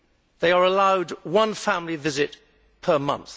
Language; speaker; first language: English; native; English